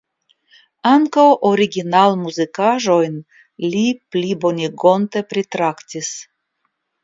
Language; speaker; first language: Esperanto; non-native, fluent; Russian